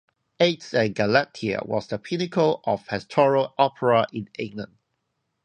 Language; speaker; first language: English; non-native, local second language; Cantonese